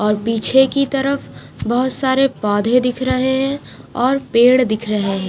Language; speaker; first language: Hindi; non-native, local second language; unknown